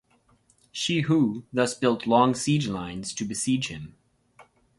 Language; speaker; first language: English; native; English